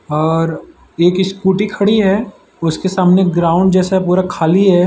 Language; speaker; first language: Hindi; non-native, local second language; Gujarati